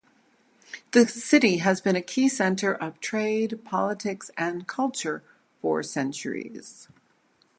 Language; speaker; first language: English; native; English